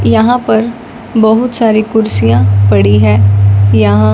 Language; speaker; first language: Hindi; non-native, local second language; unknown